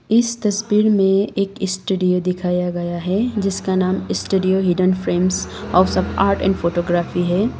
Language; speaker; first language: Hindi; non-native, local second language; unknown